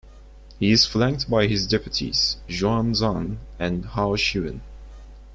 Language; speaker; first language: English; non-native, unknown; Turkish